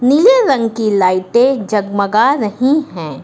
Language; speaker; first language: Hindi; native; Hindi